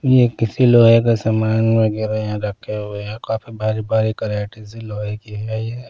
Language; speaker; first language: Hindi; non-native, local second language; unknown